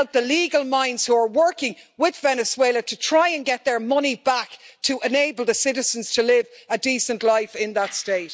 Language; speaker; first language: English; native; English